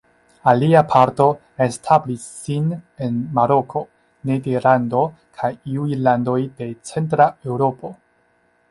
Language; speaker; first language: Esperanto; non-native, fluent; Chinese